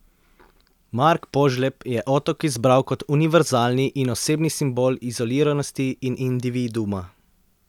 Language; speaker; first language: Slovenian; native; Slovenian